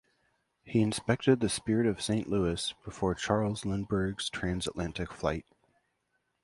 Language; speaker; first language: English; native; English